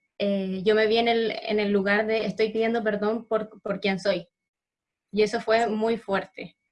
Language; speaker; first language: Spanish; native; Spanish